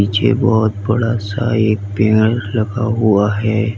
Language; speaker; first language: Hindi; native; Hindi